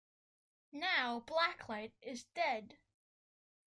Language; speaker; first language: English; native; English